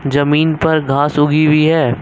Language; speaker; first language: Hindi; native; Hindi